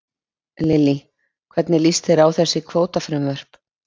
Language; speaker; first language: Icelandic; native; Icelandic